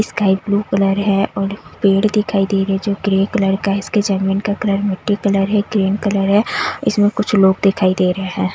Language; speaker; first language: Hindi; native; Hindi